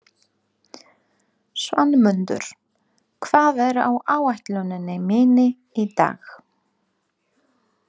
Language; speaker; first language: Icelandic; non-native, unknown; Polish